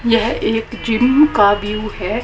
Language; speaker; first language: Hindi; native; Hindi